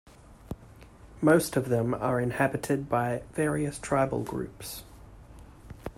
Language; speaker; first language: English; native; English